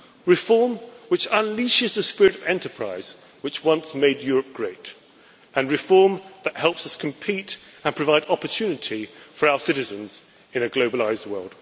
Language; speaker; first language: English; native; English